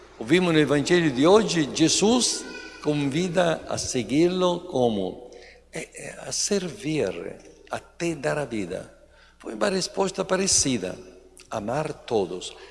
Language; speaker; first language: Portuguese; non-native, fluent; Italian